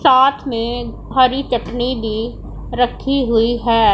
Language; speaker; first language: Hindi; non-native, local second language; Punjabi